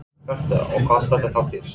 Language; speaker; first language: Icelandic; non-native, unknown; English